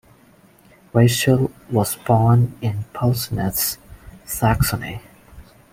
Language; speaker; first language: English; non-native, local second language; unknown